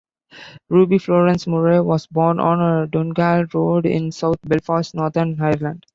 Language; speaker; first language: English; non-native, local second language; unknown